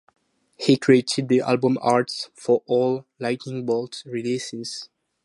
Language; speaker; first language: English; non-native, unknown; French